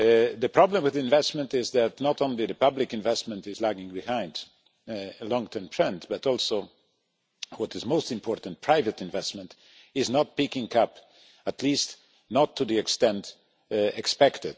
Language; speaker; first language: English; non-native, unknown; Polish